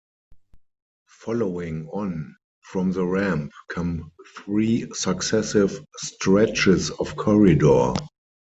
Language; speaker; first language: English; non-native, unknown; German